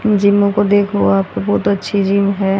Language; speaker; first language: Hindi; native; Hindi